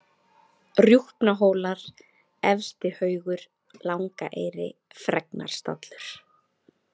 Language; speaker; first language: Icelandic; native; Icelandic